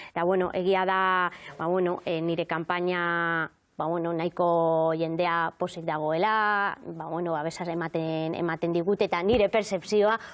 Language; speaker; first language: Basque; non-native, local second language; Spanish